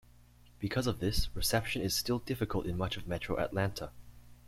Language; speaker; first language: English; native; English